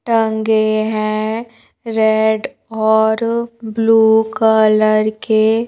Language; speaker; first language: Hindi; native; Hindi